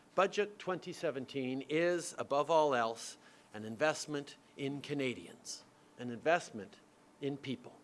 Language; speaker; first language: English; native; English